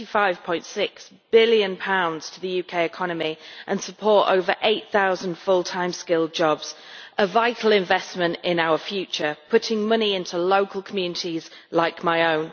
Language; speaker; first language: English; native; English